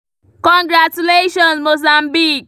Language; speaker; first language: English; non-native, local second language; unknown